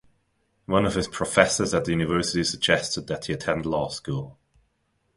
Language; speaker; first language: English; non-native, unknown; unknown